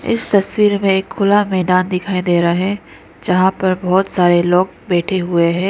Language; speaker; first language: Hindi; non-native, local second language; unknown